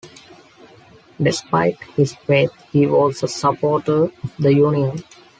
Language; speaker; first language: English; non-native, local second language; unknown